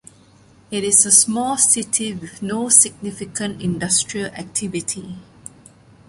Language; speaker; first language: English; non-native, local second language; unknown